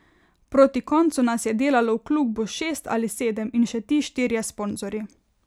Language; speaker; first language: Slovenian; native; Slovenian